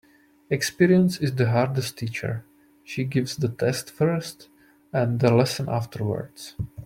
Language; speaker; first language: English; non-native, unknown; Czech